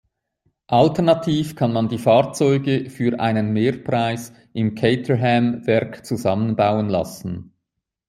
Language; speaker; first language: German; native; German